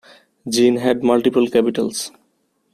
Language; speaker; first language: English; non-native, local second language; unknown